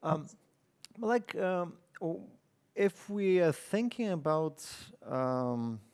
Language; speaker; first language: English; non-native, fluent; Bulgarian